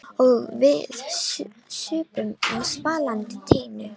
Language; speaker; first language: Icelandic; non-native, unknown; Romanian